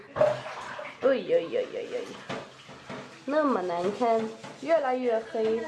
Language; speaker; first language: Chinese; non-native, learner; Danish